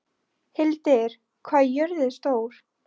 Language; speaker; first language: Icelandic; non-native, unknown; Polish